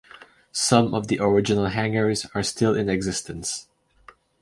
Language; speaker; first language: English; non-native, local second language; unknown